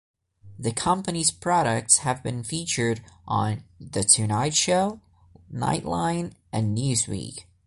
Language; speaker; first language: English; non-native, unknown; Portuguese